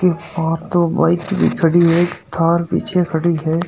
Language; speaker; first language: Hindi; native; Hindi